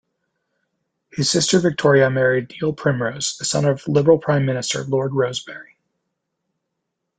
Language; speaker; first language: English; native; English